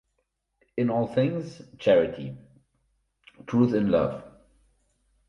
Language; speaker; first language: English; non-native, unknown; German